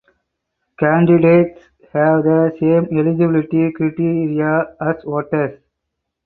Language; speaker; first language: English; non-native, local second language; Tamil